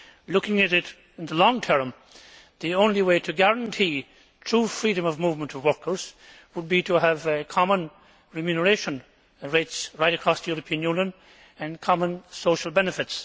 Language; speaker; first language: English; native; English